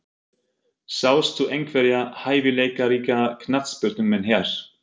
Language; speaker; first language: Icelandic; non-native, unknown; German